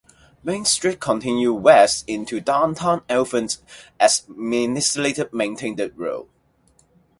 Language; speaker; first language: English; non-native, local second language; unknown